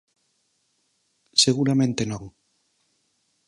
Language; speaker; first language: Galician; native; Galician